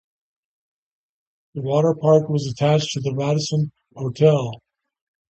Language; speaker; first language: English; native; English